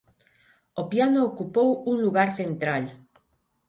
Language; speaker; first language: Galician; non-native, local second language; Spanish